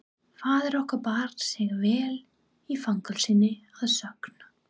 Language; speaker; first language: Icelandic; non-native, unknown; English